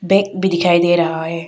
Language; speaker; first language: Hindi; non-native, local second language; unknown